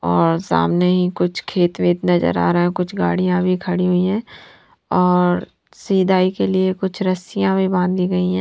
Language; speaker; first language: Hindi; non-native, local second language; Punjabi